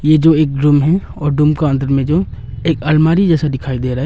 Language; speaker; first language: Hindi; non-native, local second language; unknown